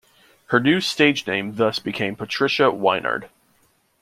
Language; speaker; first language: English; native; English